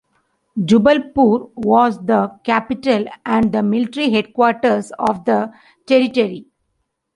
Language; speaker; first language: English; non-native, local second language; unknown